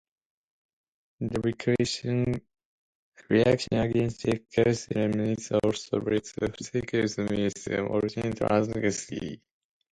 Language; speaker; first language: English; non-native, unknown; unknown